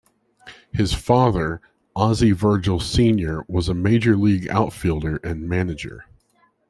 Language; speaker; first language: English; native; English